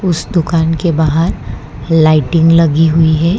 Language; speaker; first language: Hindi; non-native, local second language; Gujarati